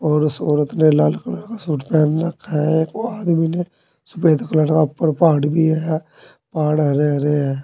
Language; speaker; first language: Hindi; native; Hindi